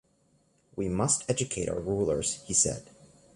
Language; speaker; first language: English; native; English